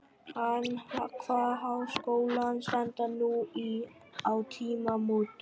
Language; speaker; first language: Icelandic; non-native, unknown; Vietnamese